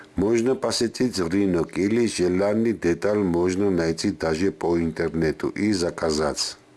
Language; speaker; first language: Russian; non-native, local second language; Georgian